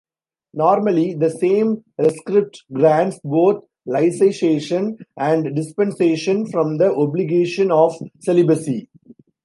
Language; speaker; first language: English; non-native, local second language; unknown